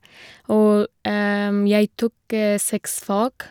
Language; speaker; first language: Norwegian; non-native, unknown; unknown